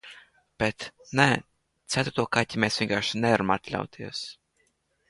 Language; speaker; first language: Latvian; native; Latvian